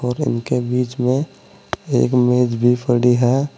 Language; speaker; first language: Hindi; native; Hindi